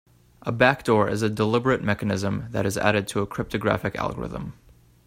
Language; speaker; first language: English; native; English